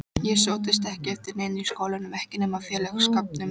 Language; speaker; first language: Icelandic; non-native, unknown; Polish